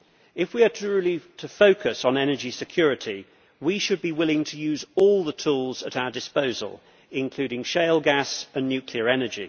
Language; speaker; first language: English; native; English